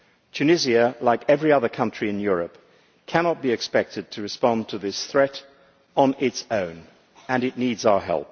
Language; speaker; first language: English; native; English